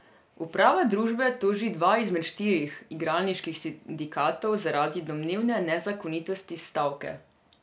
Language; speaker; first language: Slovenian; non-native, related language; Serbian